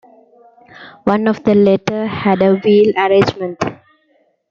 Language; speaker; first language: English; non-native, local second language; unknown